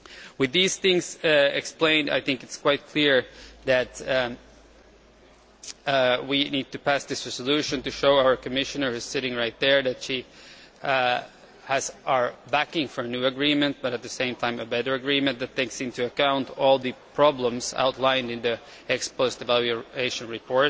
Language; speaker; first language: English; non-native, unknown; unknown